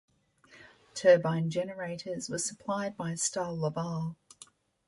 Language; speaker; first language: English; native; English